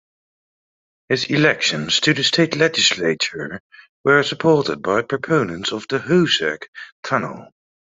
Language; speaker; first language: English; native; English